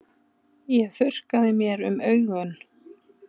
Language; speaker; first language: Icelandic; native; Icelandic